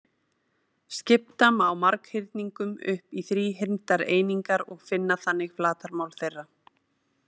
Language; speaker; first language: Icelandic; native; Icelandic